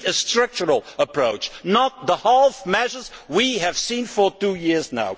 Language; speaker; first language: English; non-native, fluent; Dutch